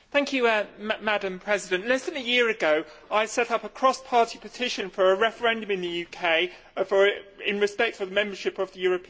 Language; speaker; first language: English; native; English